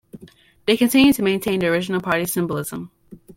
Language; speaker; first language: English; native; English